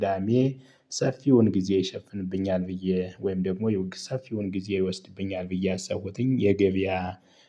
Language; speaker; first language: Amharic; native; Amharic